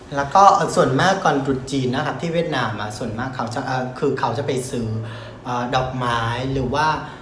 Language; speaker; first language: Thai; non-native, fluent; Vietnamese